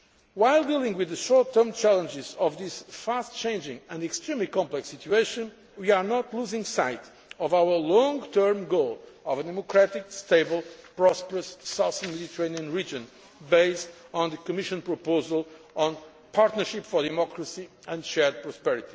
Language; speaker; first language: English; non-native, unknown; Portuguese